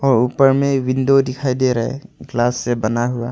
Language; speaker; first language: Hindi; non-native, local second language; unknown